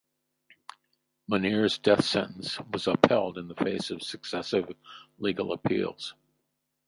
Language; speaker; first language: English; native; English